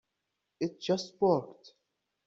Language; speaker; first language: English; native; English